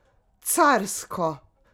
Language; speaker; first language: Slovenian; native; Slovenian